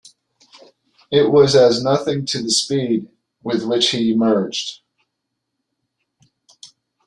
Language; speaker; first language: English; native; English